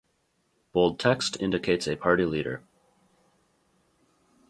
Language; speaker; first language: English; native; English